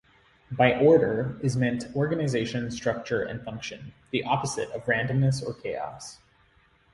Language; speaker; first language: English; native; English